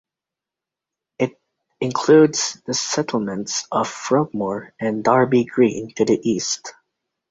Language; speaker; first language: English; native; English